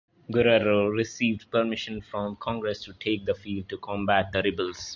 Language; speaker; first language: English; non-native, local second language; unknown